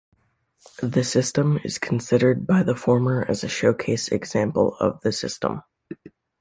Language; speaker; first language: English; native; English